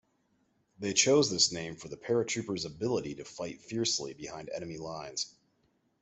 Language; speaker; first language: English; native; English